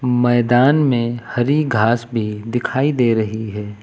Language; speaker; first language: Hindi; native; Hindi